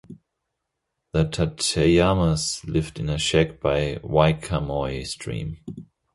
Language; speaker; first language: English; non-native, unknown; German